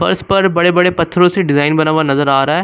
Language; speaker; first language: Hindi; native; Hindi